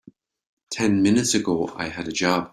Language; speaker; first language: English; native; English